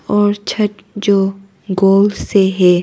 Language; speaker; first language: Hindi; non-native, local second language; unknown